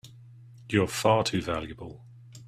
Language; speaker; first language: English; native; English